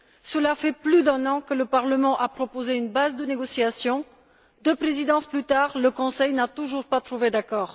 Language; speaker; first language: French; non-native, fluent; Bulgarian